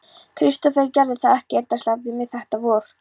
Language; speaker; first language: Icelandic; non-native, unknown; Polish